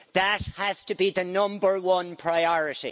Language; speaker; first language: English; native; English